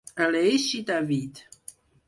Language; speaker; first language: Catalan; non-native, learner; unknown